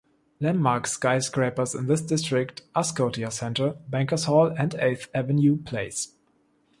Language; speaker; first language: English; non-native, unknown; German